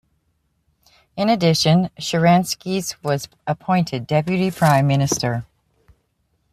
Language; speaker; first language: English; native; English